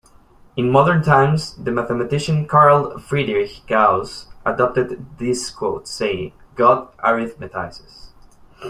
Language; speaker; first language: English; non-native, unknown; Spanish